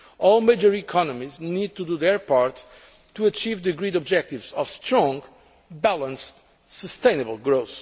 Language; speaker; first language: English; non-native, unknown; Portuguese